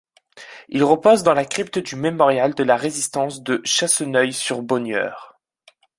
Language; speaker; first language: French; native; French